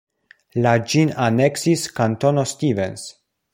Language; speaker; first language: Esperanto; non-native, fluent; Polish